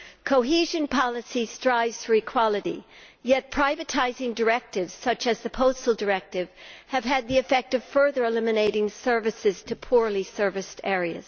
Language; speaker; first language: English; native; English